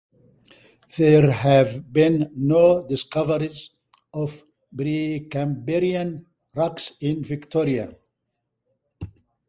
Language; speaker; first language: English; non-native, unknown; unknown